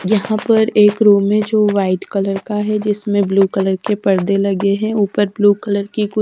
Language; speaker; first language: Hindi; native; Hindi